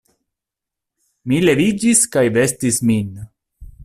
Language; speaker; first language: Esperanto; non-native, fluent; Italian